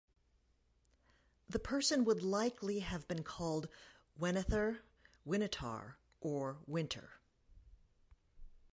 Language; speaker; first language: English; native; English